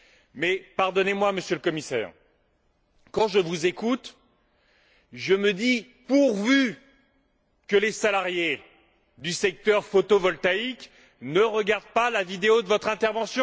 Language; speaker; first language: French; native; French